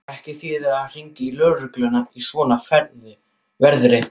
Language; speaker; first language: Icelandic; non-native, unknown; German